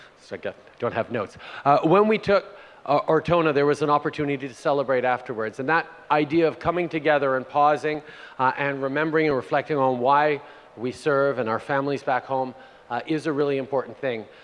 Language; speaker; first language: English; native; English